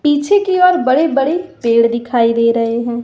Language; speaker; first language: Hindi; native; Hindi